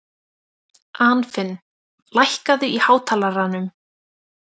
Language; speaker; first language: Icelandic; native; Icelandic